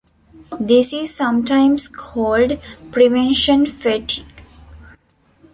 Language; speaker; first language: English; non-native, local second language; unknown